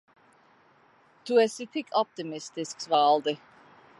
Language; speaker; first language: Latvian; early bilingual, heritage; Latvian